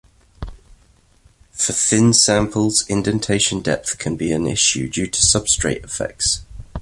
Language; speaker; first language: English; native; English